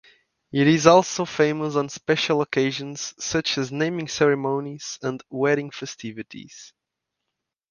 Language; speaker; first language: English; non-native, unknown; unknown